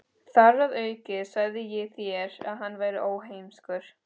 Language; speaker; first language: Icelandic; non-native, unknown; Spanish